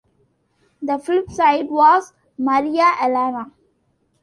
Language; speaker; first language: English; non-native, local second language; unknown